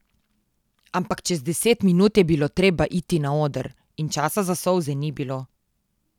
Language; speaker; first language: Slovenian; native; Slovenian